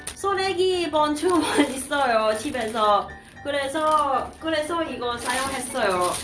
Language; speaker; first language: Korean; non-native, learner; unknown